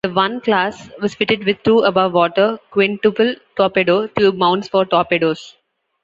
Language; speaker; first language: English; non-native, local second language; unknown